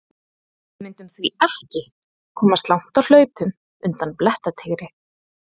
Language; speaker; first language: Icelandic; native; Icelandic